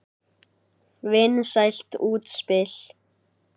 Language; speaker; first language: Icelandic; native; Icelandic